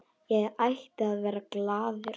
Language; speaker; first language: Icelandic; non-native, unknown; Polish